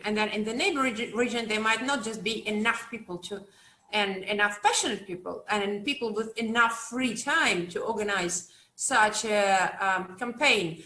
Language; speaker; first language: English; non-native, fluent; Russian